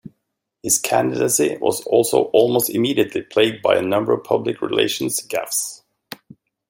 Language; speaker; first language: English; native; English